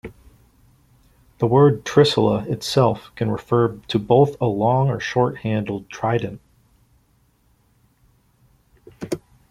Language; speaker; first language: English; native; English